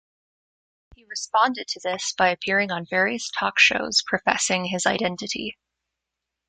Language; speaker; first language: English; native; English